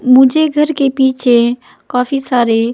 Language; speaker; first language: Hindi; non-native, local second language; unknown